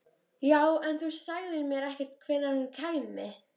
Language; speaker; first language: Icelandic; native; Icelandic